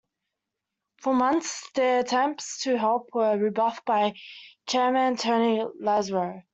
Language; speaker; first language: English; native; English